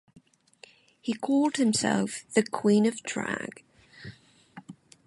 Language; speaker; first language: English; non-native, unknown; Cantonese